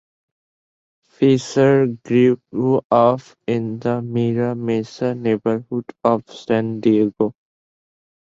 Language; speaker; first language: English; non-native, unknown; Bangla